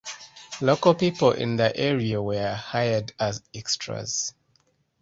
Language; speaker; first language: English; non-native, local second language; Ganda